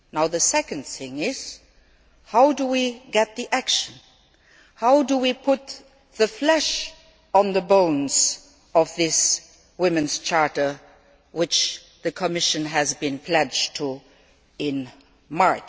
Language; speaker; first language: English; non-native, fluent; Luxembourgish